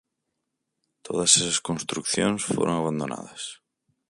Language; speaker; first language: Galician; native; Galician